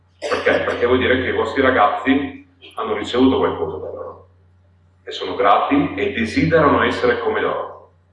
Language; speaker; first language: Italian; non-native, fluent; Polish